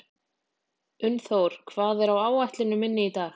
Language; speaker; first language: Icelandic; native; Icelandic